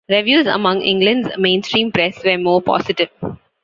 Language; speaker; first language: English; non-native, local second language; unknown